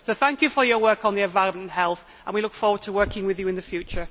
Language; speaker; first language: English; native; English